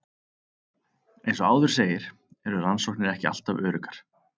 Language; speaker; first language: Icelandic; native; Icelandic